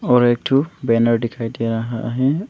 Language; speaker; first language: Hindi; non-native, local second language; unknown